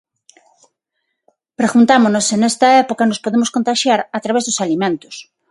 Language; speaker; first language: Galician; non-native, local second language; Spanish